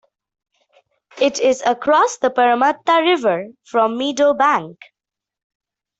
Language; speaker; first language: English; non-native, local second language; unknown